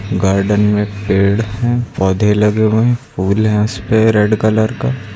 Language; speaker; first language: Hindi; native; Hindi